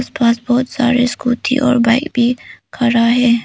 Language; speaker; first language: Hindi; early bilingual, other home language; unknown